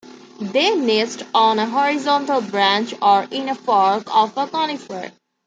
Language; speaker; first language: English; non-native, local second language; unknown